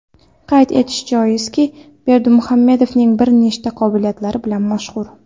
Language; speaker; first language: Uzbek; non-native, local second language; Kara-Kalpak